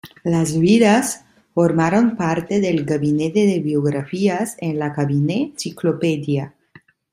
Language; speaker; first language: Spanish; non-native, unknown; Italian